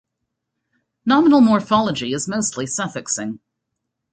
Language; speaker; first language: English; native; English